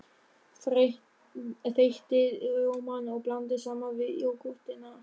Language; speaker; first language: Icelandic; non-native, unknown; German